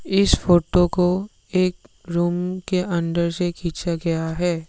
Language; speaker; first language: Hindi; non-native, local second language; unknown